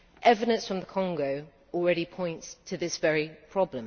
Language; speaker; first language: English; native; English